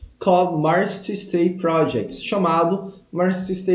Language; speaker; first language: English; non-native, fluent; Portuguese